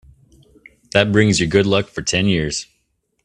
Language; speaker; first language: English; native; English